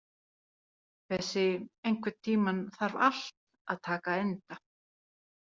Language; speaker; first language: Icelandic; non-native, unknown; Finnish